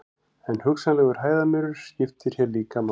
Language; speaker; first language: Icelandic; native; Icelandic